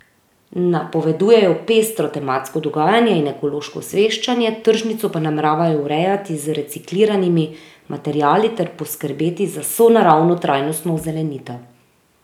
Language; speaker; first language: Slovenian; native; Slovenian